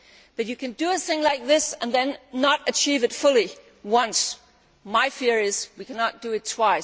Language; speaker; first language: English; non-native, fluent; Danish